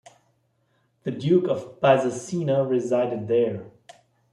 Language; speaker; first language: English; non-native, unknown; German